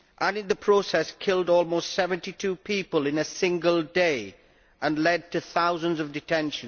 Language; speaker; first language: English; native; English